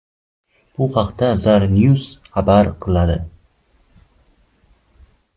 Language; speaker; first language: Uzbek; native; Uzbek